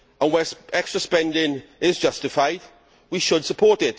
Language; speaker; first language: English; native; English